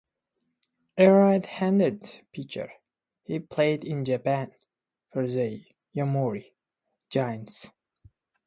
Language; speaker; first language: English; non-native, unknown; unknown